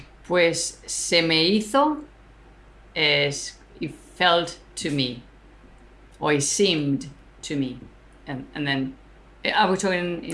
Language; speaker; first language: English; non-native, fluent; Spanish